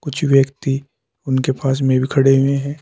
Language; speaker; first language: Hindi; native; Hindi